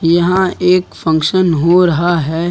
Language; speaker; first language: Hindi; native; Hindi